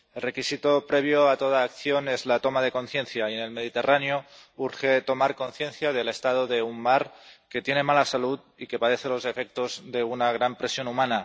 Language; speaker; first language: Spanish; non-native, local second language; Catalan